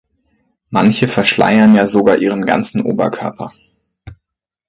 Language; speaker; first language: German; native; German